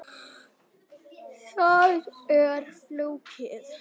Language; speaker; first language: Icelandic; non-native, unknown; Vietnamese